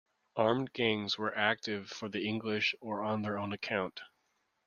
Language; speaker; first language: English; native; English